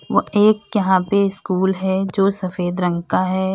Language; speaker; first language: Hindi; native; Hindi